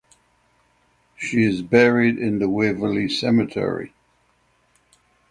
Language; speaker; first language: English; native; English